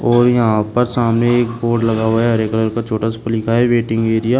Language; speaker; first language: Hindi; native; Hindi